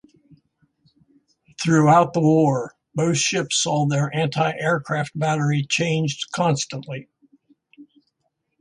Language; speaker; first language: English; native; English